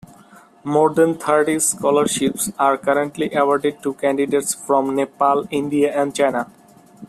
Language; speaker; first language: English; non-native, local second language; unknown